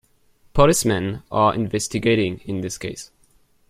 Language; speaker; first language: English; non-native, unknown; French